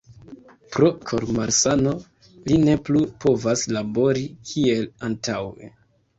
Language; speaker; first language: Esperanto; non-native, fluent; Kinyarwanda